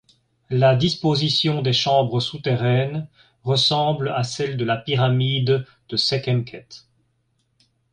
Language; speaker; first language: French; native; French